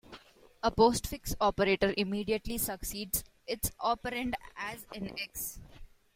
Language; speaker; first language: English; non-native, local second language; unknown